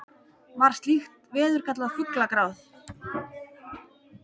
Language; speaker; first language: Icelandic; native; Icelandic